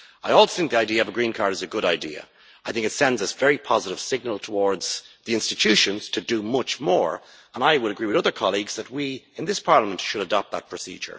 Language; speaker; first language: English; native; English